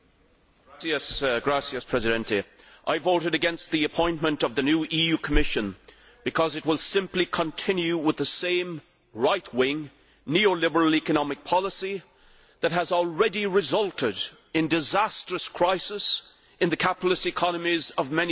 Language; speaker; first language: English; native; English